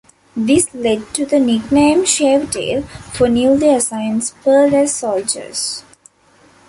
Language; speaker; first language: English; non-native, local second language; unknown